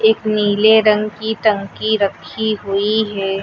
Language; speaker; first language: Hindi; native; Hindi